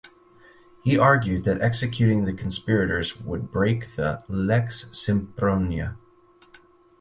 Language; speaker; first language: English; native; English